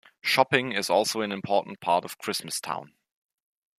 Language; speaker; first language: English; non-native, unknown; German